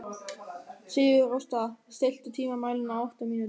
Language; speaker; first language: Icelandic; non-native, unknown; German